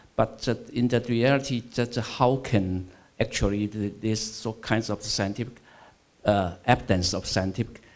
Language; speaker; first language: English; non-native, fluent; Chinese